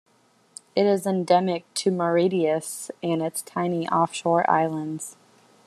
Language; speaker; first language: English; native; English